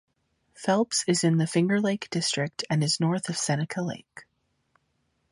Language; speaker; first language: English; native; English